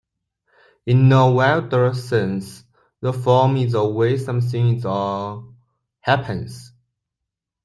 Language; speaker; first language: English; non-native, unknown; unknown